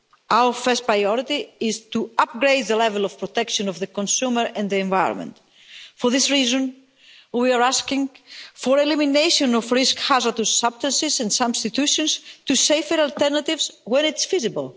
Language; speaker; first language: English; non-native, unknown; Greek